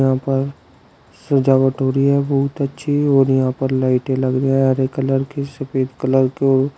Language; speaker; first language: Hindi; native; Hindi